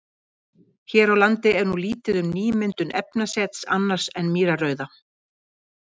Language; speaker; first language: Icelandic; native; Icelandic